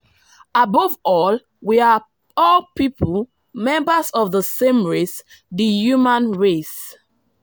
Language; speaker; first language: English; non-native, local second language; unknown